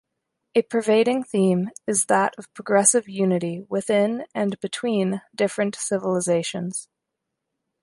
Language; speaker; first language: English; native; English